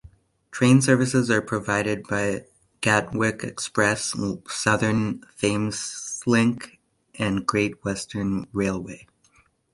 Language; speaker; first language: English; native; English